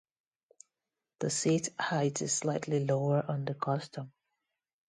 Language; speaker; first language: English; non-native, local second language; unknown